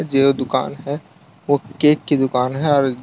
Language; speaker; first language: Hindi; non-native, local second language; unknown